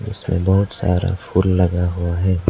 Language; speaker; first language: Hindi; non-native, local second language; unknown